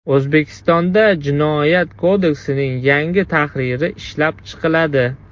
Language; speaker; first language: Uzbek; non-native, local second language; Russian